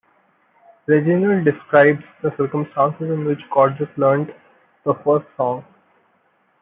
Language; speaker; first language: English; non-native, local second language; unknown